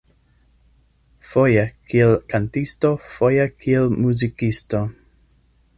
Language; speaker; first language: Esperanto; non-native, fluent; English